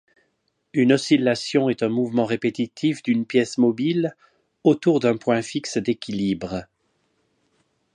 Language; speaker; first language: French; native; French